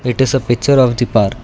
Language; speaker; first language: English; non-native, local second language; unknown